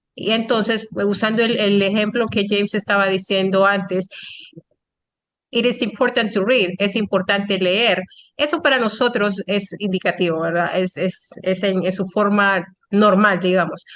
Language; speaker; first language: Spanish; native; Spanish